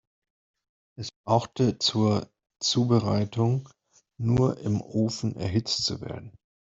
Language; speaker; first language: German; non-native, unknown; Spanish